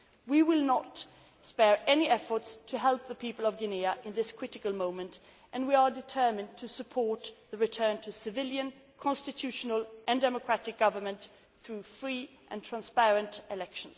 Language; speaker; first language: English; non-native, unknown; Swedish